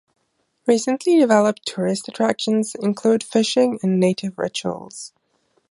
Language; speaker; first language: English; non-native, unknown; German